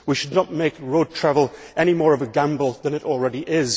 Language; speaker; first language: English; native; English